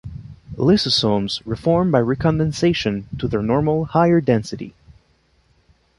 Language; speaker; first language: English; non-native, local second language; French